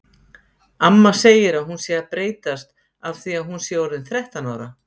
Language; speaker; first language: Icelandic; native; Icelandic